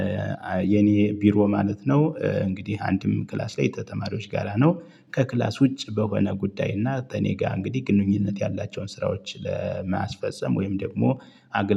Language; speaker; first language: Amharic; native; Amharic